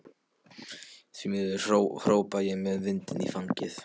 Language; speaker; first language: Icelandic; non-native, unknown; Polish